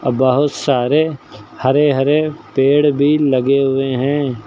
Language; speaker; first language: Hindi; native; Hindi